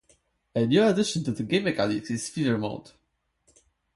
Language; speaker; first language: English; non-native, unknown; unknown